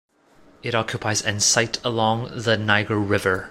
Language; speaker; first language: English; non-native, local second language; Cantonese